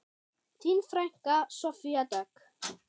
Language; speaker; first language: Icelandic; non-native, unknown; German